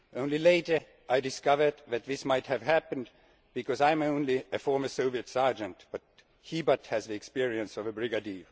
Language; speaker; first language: English; non-native, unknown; Estonian